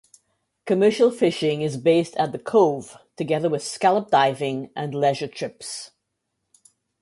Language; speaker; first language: English; native; English